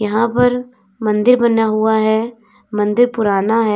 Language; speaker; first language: Hindi; native; Hindi